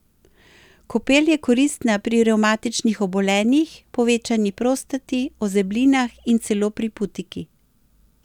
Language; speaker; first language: Slovenian; native; Slovenian